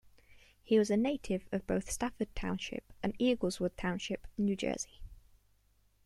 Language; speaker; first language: English; native; English